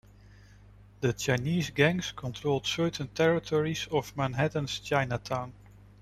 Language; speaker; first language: English; non-native, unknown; Dutch